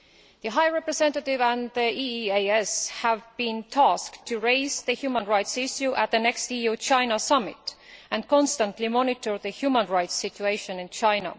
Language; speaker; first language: English; non-native, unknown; Estonian